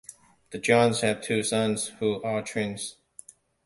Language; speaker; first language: English; non-native, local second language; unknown